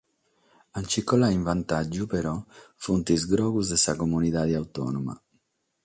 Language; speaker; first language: Sardinian; non-native, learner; Catalan